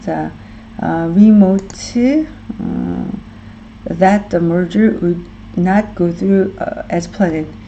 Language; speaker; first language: English; non-native, fluent; Korean